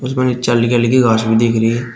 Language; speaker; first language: Hindi; native; Hindi